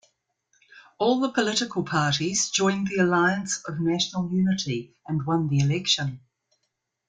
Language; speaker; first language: English; native; English